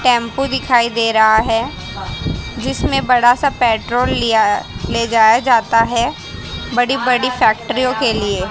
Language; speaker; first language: Hindi; native; Hindi